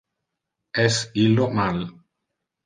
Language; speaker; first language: Interlingua; non-native, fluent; Italian